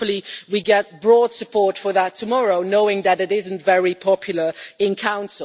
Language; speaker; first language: English; non-native, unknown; Dutch